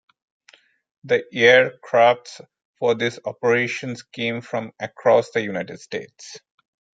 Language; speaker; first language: English; non-native, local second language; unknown